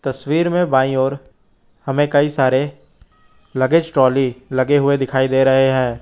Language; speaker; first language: Hindi; native; Hindi